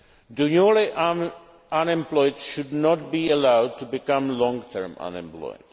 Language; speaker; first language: English; non-native, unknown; Czech